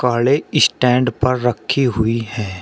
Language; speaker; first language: Hindi; native; Hindi